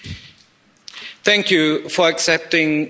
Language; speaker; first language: English; non-native, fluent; German